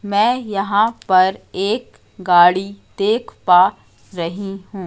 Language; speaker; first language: Hindi; native; Hindi